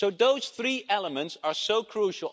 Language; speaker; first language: English; non-native, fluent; Dutch